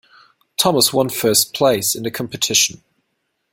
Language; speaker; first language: English; non-native, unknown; German